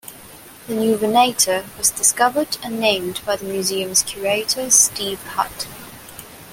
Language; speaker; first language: English; non-native, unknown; Cantonese